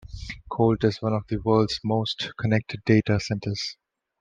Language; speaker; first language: English; non-native, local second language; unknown